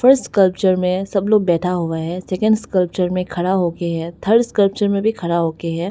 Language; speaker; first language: Hindi; non-native, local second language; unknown